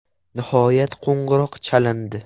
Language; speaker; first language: Uzbek; non-native, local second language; Russian